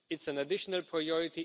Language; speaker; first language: English; non-native, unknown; Romanian